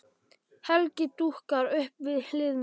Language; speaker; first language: Icelandic; non-native, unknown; Polish